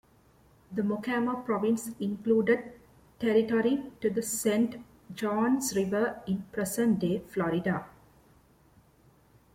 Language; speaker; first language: English; non-native, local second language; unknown